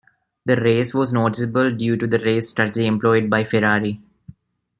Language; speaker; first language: English; non-native, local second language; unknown